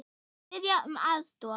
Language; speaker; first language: Icelandic; non-native, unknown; German